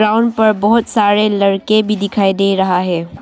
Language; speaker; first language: Hindi; non-native, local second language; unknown